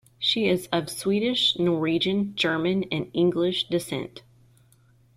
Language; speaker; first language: English; native; English